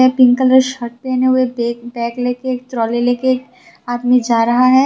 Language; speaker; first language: Hindi; non-native, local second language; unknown